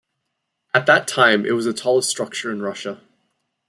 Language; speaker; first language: English; native; English